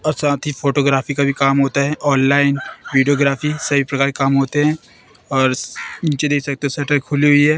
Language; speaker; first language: Hindi; native; Hindi